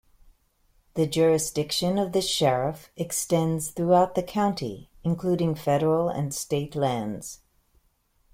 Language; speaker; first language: English; native; English